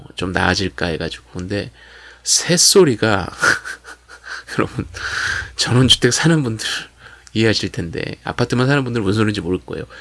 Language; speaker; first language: Korean; native; Korean